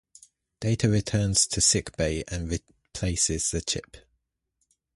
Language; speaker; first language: English; native; English